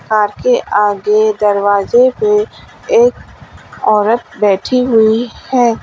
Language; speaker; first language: Hindi; native; Hindi